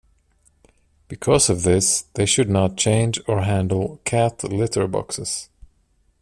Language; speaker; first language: English; non-native, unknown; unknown